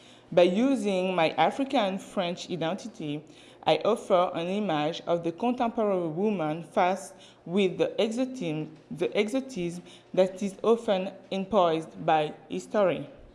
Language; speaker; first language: English; non-native, learner; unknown